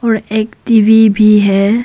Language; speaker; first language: Hindi; early bilingual, other home language; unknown